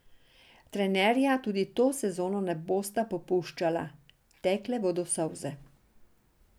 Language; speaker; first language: Slovenian; non-native, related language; Serbian